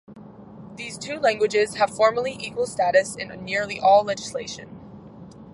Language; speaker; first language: English; native; English